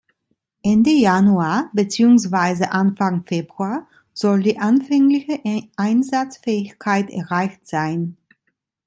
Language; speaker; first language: German; non-native, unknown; Italian